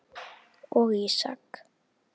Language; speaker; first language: Icelandic; native; Icelandic